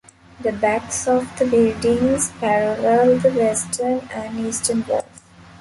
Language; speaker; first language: English; non-native, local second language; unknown